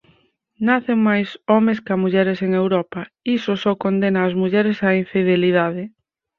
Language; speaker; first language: Galician; native; Galician